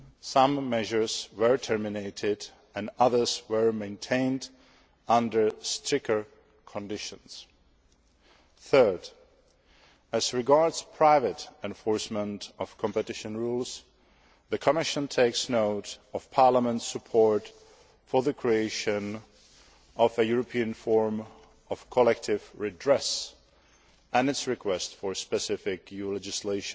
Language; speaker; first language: English; non-native, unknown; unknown